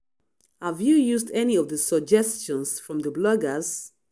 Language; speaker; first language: English; non-native, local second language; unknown